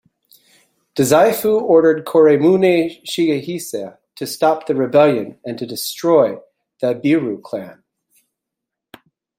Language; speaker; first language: English; native; English